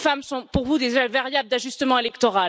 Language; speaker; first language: French; native; French